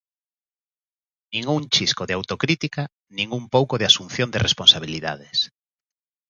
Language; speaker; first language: Galician; native; Galician